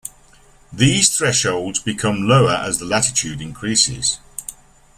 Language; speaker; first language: English; native; English